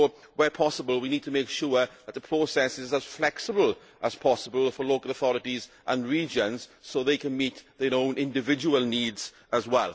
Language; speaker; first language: English; native; English